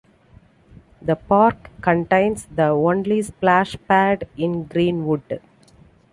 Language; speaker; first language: English; non-native, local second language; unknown